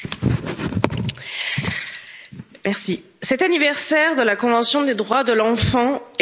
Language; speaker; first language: French; native; French